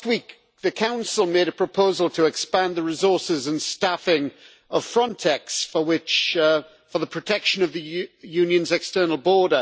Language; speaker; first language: English; native; English